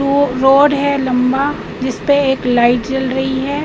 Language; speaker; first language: Hindi; native; Hindi